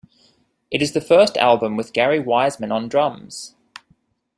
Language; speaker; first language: English; native; English